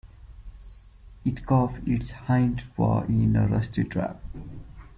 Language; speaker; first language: English; native; English